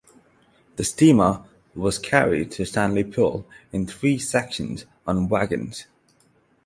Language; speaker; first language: English; non-native, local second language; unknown